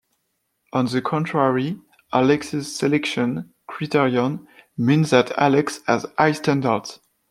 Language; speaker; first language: English; non-native, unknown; French